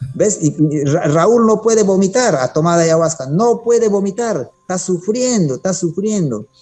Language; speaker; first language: Spanish; non-native, local second language; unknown